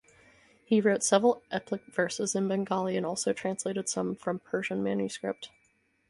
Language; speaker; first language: English; native; English